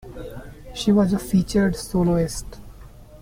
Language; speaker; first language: English; non-native, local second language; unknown